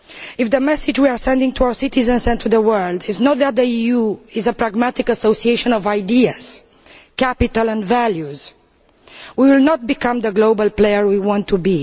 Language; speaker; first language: English; non-native, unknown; Romanian